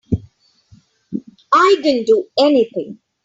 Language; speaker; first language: English; non-native, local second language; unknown